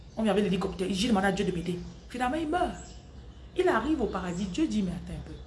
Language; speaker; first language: French; non-native, local second language; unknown